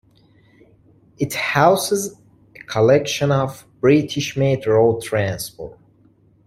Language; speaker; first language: English; non-native, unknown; Persian